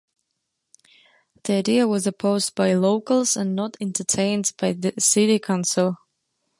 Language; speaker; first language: English; non-native, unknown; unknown